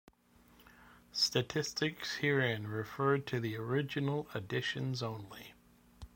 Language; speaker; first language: English; native; English